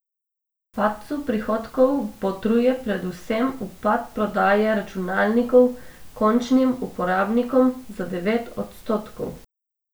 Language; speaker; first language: Slovenian; non-native, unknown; Macedonian